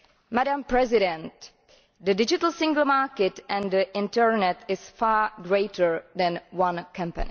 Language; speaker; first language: English; non-native, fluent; Czech